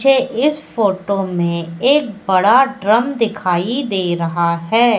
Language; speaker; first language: Hindi; native; Hindi